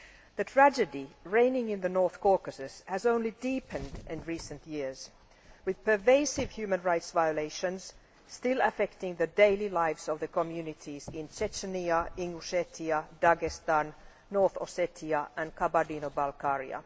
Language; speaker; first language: English; non-native, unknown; Finnish